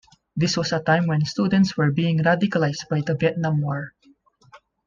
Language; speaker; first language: English; non-native, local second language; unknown